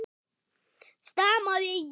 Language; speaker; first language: Icelandic; non-native, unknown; German